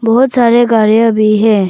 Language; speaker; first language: Hindi; early bilingual, other home language; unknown